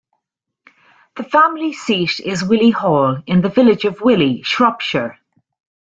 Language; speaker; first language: English; native; English